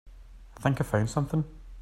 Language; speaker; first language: English; native; English